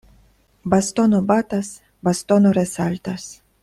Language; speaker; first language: Esperanto; non-native, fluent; Russian